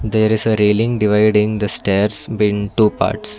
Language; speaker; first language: English; non-native, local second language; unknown